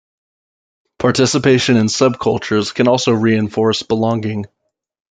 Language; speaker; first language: English; native; English